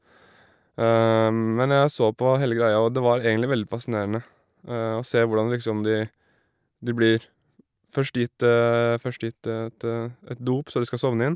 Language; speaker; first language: Norwegian; native; Norwegian